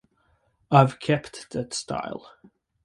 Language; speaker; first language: English; native; English